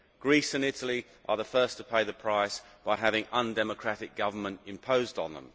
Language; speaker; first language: English; native; English